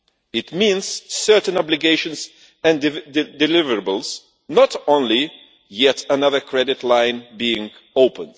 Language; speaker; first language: English; non-native, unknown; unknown